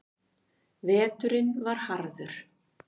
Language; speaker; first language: Icelandic; native; Icelandic